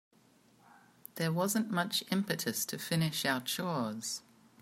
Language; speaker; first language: English; native; English